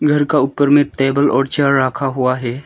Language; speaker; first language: Hindi; early bilingual, other home language; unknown